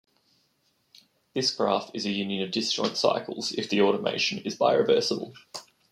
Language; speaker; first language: English; native; English